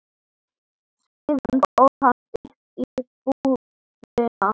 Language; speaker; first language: Icelandic; native; Icelandic